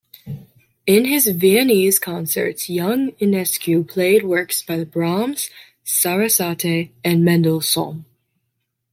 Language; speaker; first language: English; native; English